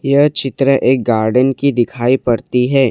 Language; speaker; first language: Hindi; non-native, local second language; Assamese